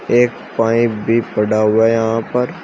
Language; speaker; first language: Hindi; native; Hindi